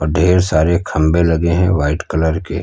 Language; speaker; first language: Hindi; native; Hindi